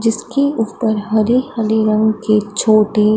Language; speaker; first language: Hindi; non-native, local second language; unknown